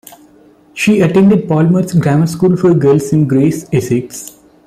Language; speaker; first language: English; non-native, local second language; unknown